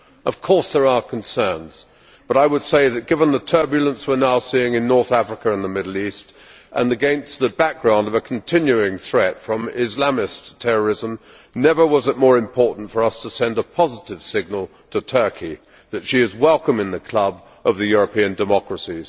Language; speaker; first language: English; native; English